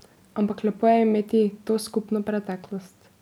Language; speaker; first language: Slovenian; native; Slovenian